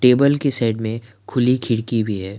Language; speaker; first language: Hindi; non-native, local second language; Assamese